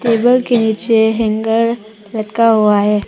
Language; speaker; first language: Hindi; non-native, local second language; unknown